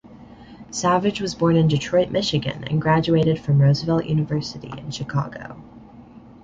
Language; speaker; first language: English; native; English